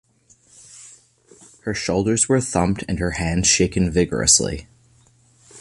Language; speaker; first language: English; native; English